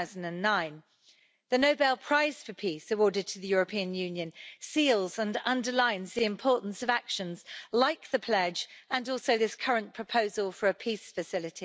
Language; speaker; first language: English; native; English